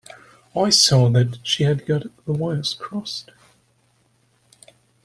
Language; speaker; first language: English; non-native, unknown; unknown